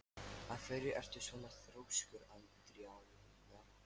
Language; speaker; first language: Icelandic; non-native, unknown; Lithuanian